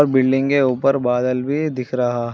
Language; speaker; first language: Hindi; non-native, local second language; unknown